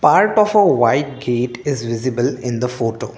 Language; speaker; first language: English; non-native, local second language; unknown